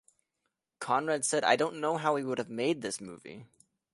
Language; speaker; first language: English; native; English